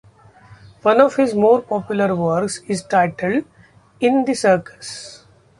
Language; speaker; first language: English; non-native, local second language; Marathi